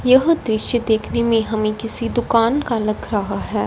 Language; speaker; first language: Hindi; non-native, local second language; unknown